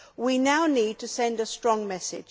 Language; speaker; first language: English; native; English